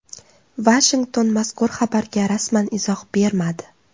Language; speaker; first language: Uzbek; native; Uzbek